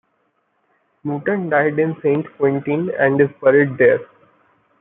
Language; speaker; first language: English; non-native, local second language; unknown